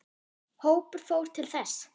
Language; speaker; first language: Icelandic; non-native, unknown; German